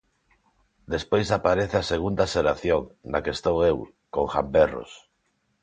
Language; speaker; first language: Galician; non-native, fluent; Spanish